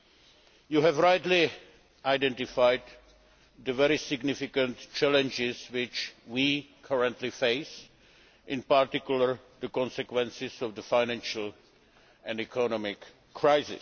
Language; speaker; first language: English; non-native, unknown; Czech